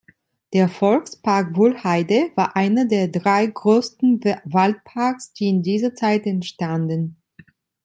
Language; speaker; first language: German; non-native, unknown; Italian